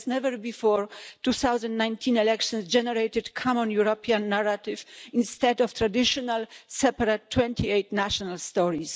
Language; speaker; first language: English; non-native, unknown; Polish